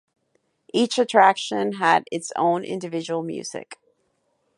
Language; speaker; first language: English; non-native, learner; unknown